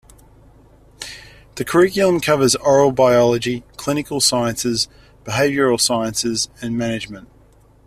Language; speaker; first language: English; native; English